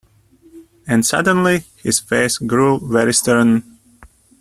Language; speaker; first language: English; native; English